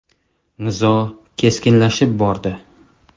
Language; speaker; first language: Uzbek; native; Uzbek